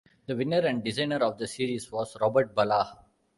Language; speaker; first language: English; non-native, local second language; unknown